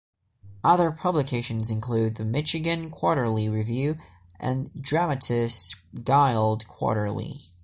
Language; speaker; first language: English; non-native, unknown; Portuguese